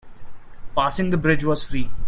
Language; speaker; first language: English; non-native, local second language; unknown